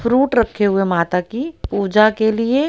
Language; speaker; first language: Hindi; native; Hindi